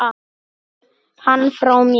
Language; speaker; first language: Icelandic; native; Icelandic